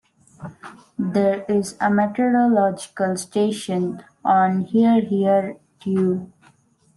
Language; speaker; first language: English; non-native, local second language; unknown